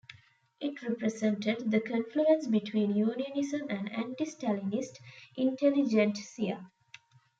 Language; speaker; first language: English; non-native, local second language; Tamil